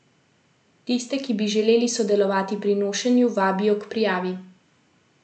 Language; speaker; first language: Slovenian; native; Slovenian